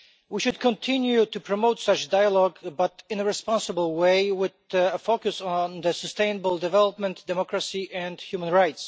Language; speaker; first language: English; non-native, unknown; Polish